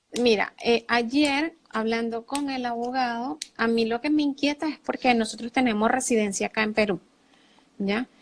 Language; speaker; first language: Spanish; native; Spanish